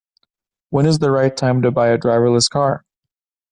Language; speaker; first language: English; native; English